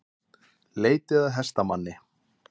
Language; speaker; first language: Icelandic; native; Icelandic